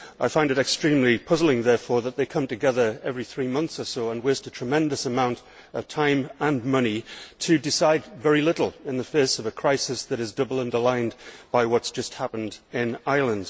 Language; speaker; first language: English; native; English